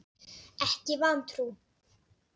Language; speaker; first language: Icelandic; non-native, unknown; Dutch